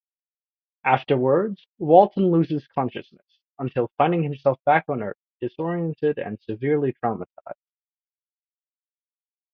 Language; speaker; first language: English; native; English